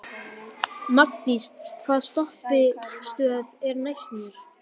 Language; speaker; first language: Icelandic; native; Icelandic